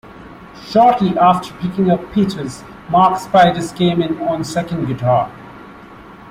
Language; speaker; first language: English; non-native, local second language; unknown